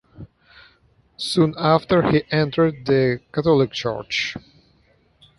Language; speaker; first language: English; native; English